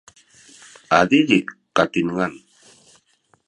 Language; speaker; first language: Sakizaya; native; Sakizaya